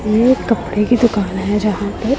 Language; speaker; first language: Hindi; non-native, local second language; Punjabi